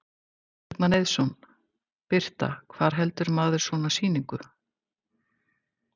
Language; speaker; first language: Icelandic; native; Icelandic